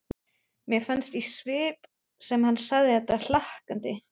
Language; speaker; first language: Icelandic; non-native, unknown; German